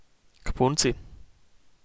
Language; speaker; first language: Slovenian; native; Slovenian